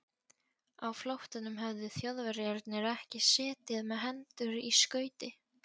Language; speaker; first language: Icelandic; non-native, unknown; Polish